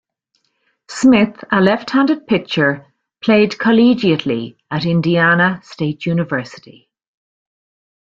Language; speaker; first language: English; native; English